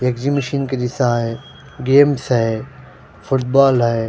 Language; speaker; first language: Hindi; non-native, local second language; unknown